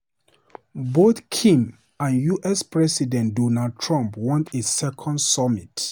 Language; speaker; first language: English; non-native, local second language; Hausa